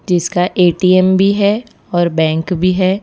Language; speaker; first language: Hindi; non-native, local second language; Gujarati